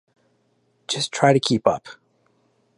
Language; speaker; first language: English; native; English